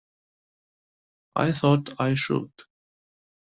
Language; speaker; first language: English; non-native, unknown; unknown